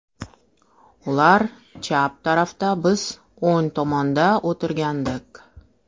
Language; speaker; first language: Uzbek; non-native, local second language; Russian